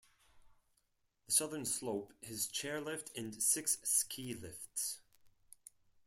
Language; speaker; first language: English; non-native, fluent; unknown